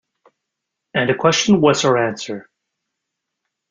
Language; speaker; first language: English; native; English